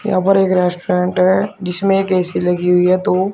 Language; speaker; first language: Hindi; native; Hindi